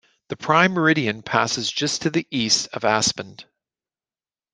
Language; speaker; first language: English; native; English